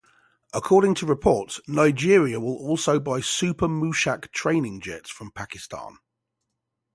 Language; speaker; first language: English; native; English